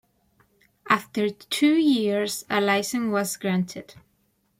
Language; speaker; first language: English; non-native, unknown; Spanish